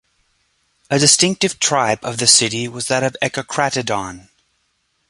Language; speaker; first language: English; native; English